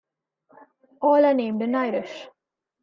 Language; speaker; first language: English; non-native, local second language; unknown